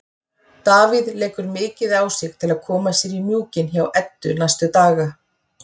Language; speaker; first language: Icelandic; native; Icelandic